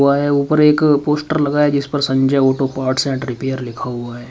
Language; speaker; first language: Hindi; native; Hindi